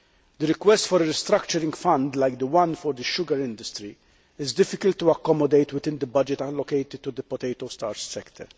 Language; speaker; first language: English; non-native, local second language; Maltese